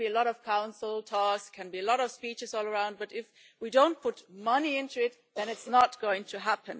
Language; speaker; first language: English; non-native, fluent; German